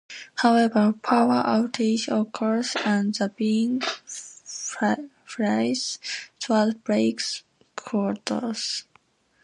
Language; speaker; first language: English; non-native, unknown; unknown